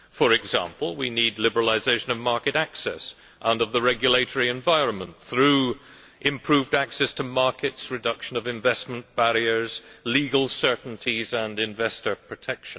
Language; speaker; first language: English; native; English